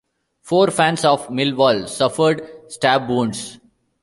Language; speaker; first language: English; non-native, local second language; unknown